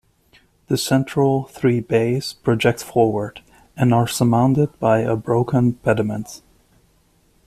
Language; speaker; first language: English; native; English